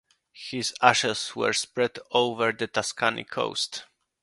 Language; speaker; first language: English; non-native, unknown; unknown